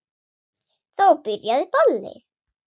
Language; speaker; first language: Icelandic; non-native, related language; Swedish